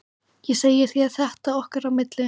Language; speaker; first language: Icelandic; native; Icelandic